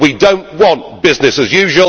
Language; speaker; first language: English; native; English